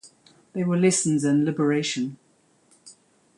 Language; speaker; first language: English; native; English